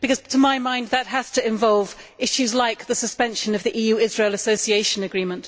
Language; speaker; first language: English; native; English